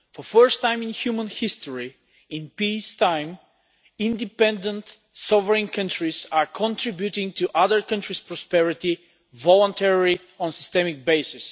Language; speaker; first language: English; non-native, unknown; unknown